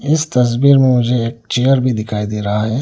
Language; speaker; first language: Hindi; non-native, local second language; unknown